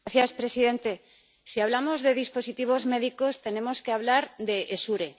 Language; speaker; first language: Spanish; native; Spanish